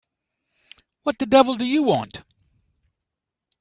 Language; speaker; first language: English; native; English